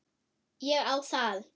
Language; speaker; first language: Icelandic; non-native, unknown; German